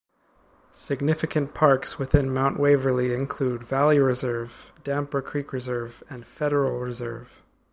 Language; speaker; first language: English; native; English